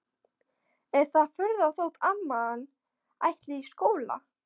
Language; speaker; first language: Icelandic; non-native, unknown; Polish